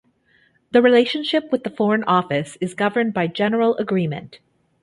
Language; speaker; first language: English; native; English